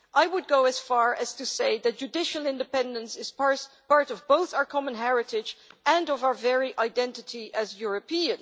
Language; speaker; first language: English; non-native, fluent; Dutch